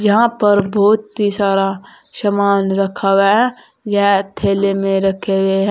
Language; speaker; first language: Hindi; native; Hindi